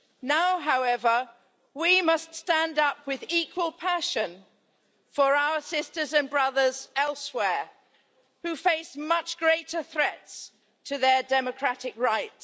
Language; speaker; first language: English; native; English